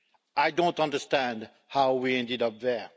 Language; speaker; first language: English; non-native, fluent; French